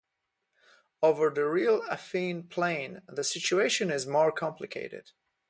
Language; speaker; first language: English; non-native, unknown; Polish